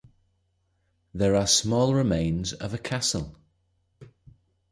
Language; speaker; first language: English; native; English